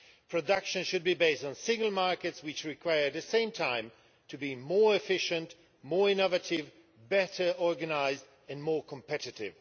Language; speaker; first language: English; non-native, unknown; Swedish